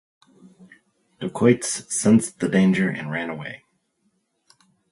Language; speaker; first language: English; native; English